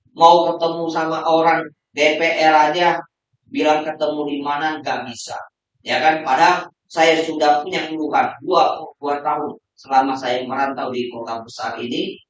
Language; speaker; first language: Indonesian; non-native, local second language; Hakka Chinese